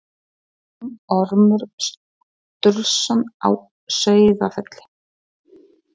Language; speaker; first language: Icelandic; non-native, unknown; Polish